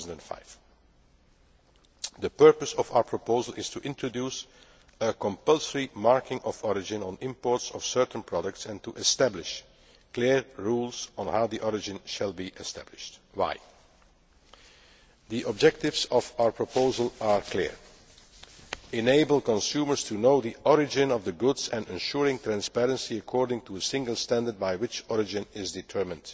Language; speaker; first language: English; non-native, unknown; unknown